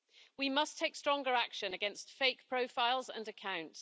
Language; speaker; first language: English; native; English